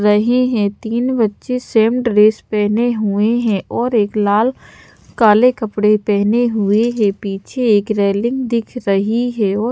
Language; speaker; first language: Hindi; native; Hindi